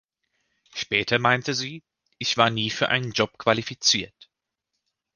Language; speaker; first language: German; native; German